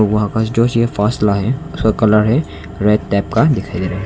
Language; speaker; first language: Hindi; non-native, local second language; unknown